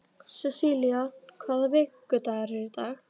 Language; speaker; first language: Icelandic; native; Icelandic